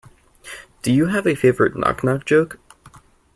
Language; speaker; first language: English; native; English